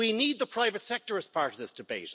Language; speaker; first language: English; native; English